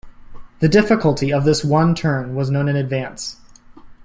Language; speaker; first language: English; native; English